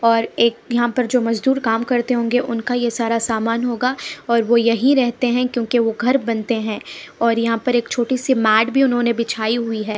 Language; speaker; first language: Hindi; non-native, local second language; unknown